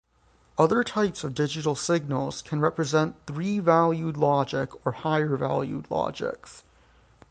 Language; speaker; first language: English; native; English